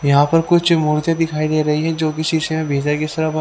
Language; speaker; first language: Hindi; native; Hindi